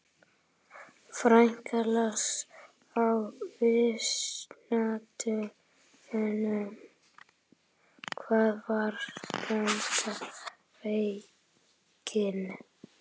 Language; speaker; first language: Icelandic; native; Icelandic